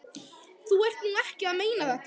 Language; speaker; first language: Icelandic; native; Icelandic